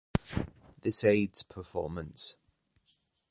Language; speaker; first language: English; native; English